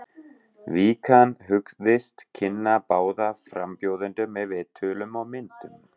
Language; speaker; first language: Icelandic; non-native, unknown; German